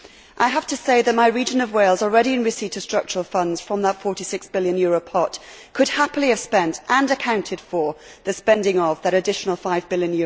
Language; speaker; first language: English; native; English